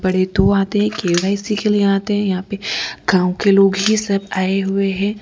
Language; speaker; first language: Hindi; non-native, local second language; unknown